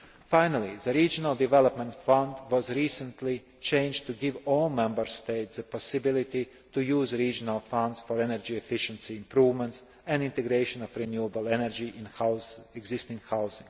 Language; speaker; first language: English; non-native, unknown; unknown